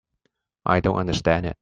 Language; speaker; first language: English; non-native, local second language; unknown